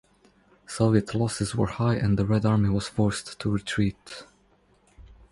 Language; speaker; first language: English; non-native, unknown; Croatian